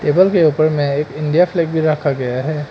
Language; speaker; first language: Hindi; non-native, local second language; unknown